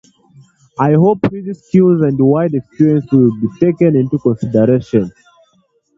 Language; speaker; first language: English; native; English